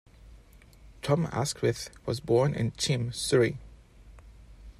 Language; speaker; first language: English; non-native, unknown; German